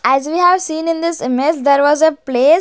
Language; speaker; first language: English; non-native, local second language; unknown